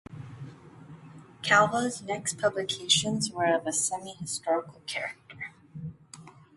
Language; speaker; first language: English; native; English